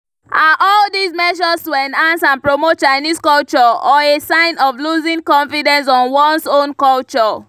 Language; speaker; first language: English; non-native, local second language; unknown